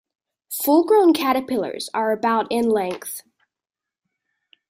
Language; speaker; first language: English; native; English